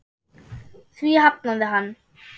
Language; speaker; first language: Icelandic; non-native, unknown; German